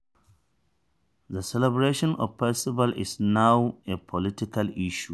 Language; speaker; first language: English; non-native, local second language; Hausa